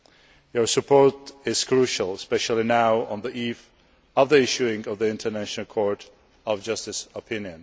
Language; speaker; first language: English; non-native, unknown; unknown